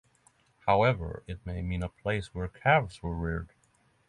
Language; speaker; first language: English; non-native, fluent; Norwegian